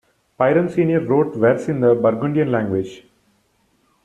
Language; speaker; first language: English; non-native, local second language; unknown